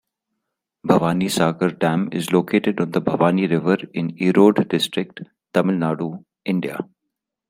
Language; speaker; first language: English; non-native, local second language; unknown